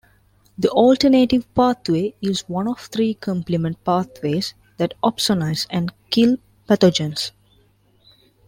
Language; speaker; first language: English; non-native, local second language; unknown